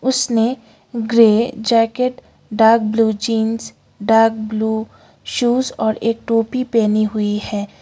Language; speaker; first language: Hindi; non-native, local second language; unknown